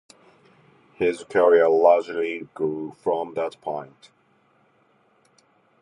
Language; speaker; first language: English; non-native, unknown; Japanese